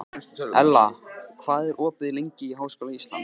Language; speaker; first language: Icelandic; native; Icelandic